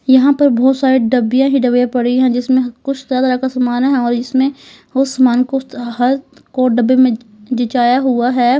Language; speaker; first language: Hindi; native; Hindi